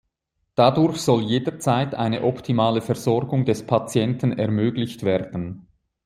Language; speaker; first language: German; native; German